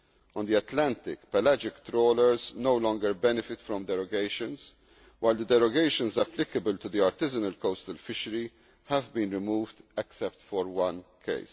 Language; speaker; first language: English; non-native, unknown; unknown